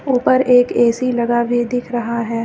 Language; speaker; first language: Hindi; native; Hindi